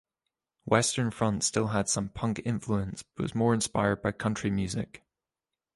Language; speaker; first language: English; native; English